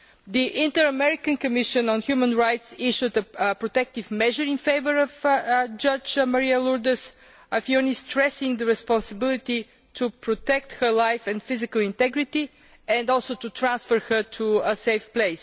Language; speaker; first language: English; non-native, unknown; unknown